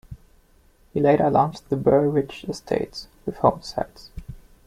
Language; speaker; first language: English; non-native, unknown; German